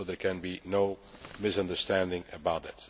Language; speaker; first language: English; non-native, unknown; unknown